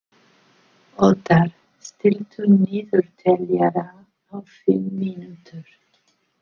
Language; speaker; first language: Icelandic; non-native, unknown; English